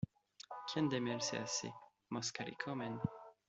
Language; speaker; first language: Spanish; non-native, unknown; French